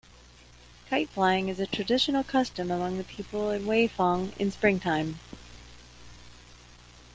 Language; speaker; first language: English; native; English